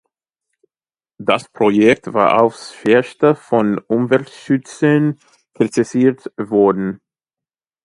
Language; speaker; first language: German; non-native, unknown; English